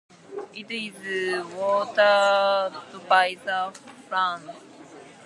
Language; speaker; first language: English; non-native, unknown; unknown